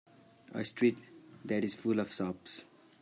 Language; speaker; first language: English; non-native, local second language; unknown